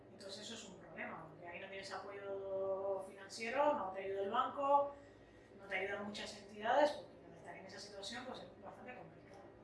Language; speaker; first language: Spanish; native; Spanish